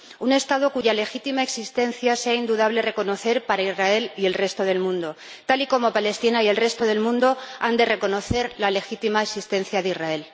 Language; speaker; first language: Spanish; native; Spanish